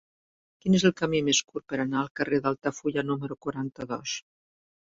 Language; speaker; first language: Catalan; native; Catalan